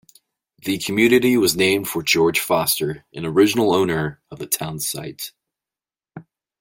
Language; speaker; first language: English; native; English